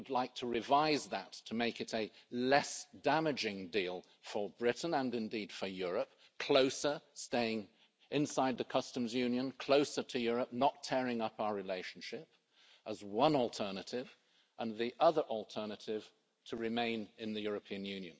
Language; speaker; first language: English; native; English